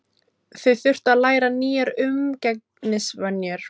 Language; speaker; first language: Icelandic; non-native, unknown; Filipino